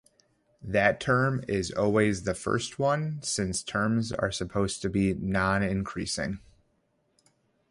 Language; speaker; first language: English; native; English